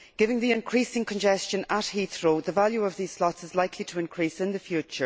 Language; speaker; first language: English; native; English